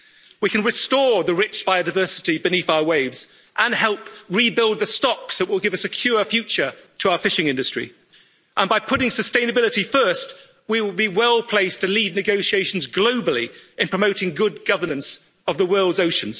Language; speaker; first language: English; native; English